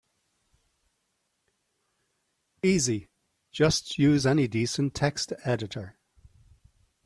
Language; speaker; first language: English; native; English